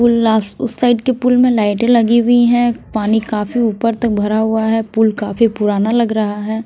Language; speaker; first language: Hindi; non-native, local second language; Punjabi